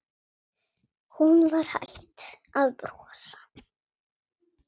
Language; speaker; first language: Icelandic; non-native, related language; Swedish